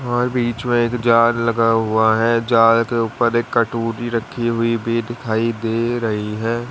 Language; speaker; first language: Hindi; native; Hindi